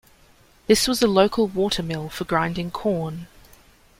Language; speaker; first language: English; native; English